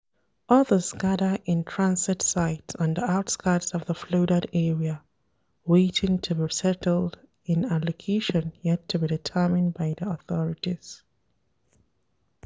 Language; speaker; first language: English; non-native, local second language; Hausa